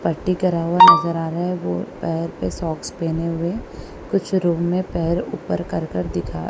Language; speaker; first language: Hindi; non-native, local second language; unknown